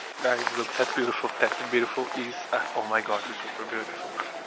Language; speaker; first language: English; non-native, learner; Portuguese